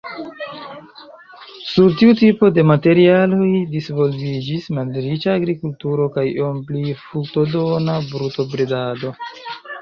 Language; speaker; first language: Esperanto; non-native, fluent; Chinese